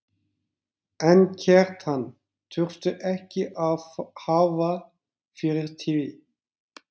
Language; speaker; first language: Icelandic; non-native, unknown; Turkish